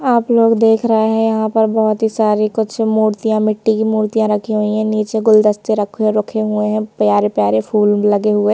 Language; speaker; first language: Hindi; native; Hindi